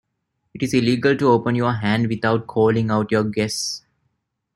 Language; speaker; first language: English; non-native, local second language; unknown